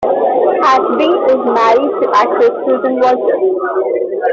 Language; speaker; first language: English; non-native, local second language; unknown